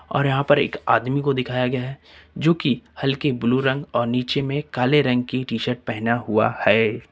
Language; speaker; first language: Hindi; native; Hindi